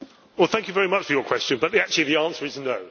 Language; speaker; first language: English; native; English